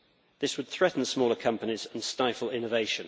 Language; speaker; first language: English; native; English